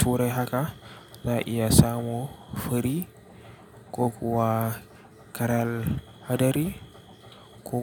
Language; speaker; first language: Hausa; native; Hausa